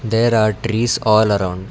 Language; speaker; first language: English; non-native, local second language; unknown